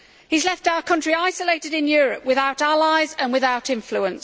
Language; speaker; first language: English; native; English